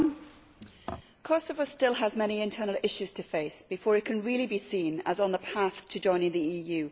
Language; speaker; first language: English; native; English